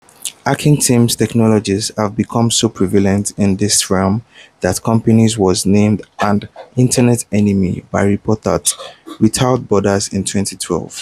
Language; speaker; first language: English; non-native, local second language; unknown